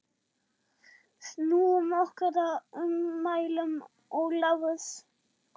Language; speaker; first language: Icelandic; non-native, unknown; German